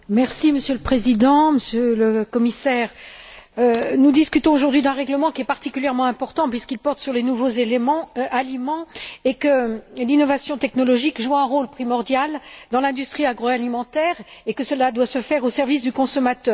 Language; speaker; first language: French; native; French